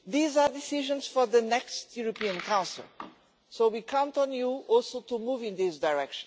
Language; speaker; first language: English; non-native, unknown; Portuguese